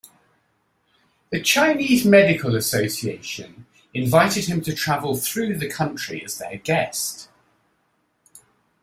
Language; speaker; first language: English; native; English